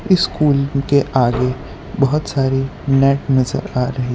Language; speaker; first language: Hindi; non-native, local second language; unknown